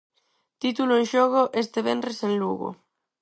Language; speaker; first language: Galician; non-native, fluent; Spanish